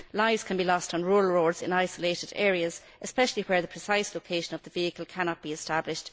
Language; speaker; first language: English; native; English